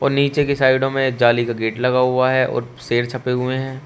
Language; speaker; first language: Hindi; native; Hindi